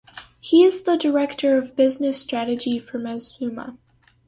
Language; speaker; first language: English; native; English